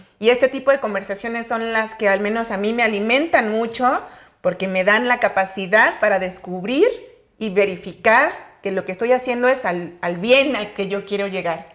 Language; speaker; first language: Spanish; native; Spanish